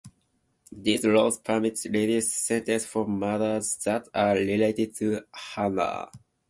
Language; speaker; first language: English; non-native, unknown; Japanese